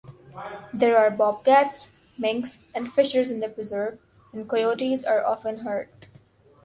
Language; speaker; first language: English; non-native, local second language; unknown